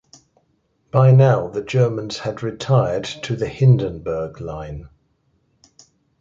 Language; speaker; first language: English; native; English